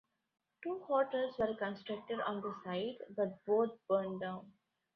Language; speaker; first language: English; non-native, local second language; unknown